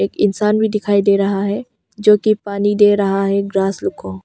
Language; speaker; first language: Hindi; early bilingual, other home language; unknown